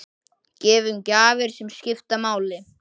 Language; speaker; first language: Icelandic; native; Icelandic